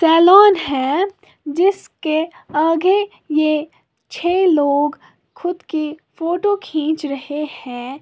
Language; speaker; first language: Hindi; native; Hindi